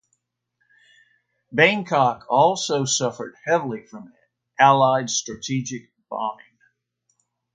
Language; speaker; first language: English; native; English